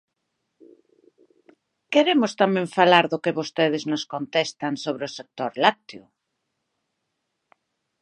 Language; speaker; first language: Galician; native; Galician